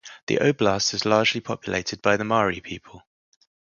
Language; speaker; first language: English; native; English